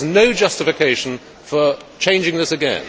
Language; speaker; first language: English; native; English